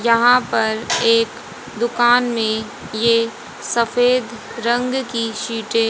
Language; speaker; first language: Hindi; native; Hindi